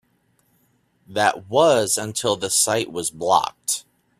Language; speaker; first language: English; native; English